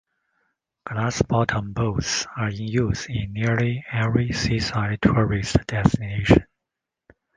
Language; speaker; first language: English; non-native, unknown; Chinese